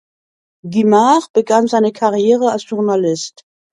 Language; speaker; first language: German; native; German